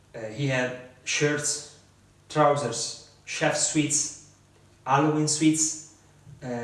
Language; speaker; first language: English; non-native, learner; Italian